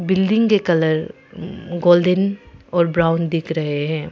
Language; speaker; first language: Hindi; non-native, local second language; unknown